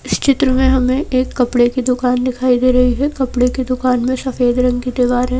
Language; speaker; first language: Hindi; native; Hindi